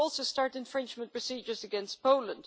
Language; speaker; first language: English; non-native, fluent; Dutch